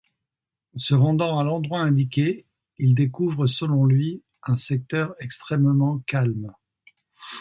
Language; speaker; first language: French; native; French